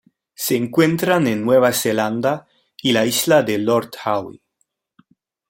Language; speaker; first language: Spanish; non-native, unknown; German